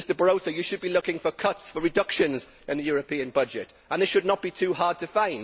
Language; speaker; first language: English; native; English